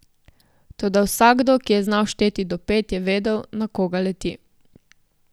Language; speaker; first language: Slovenian; native; Slovenian